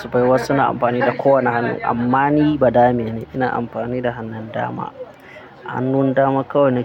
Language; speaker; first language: Hausa; non-native, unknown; Akan